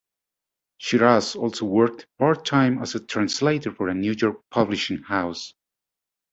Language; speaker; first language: English; native; English